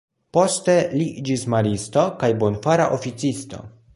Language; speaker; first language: Esperanto; non-native, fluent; Polish